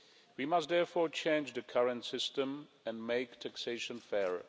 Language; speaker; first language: English; non-native, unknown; Czech